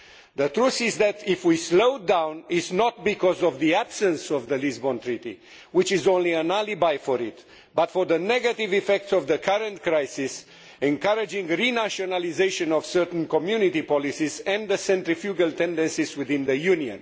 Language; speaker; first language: English; non-native, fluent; Romanian